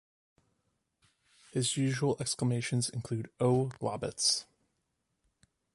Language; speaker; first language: English; native; English